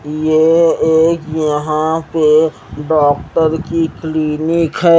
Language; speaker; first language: Hindi; native; Hindi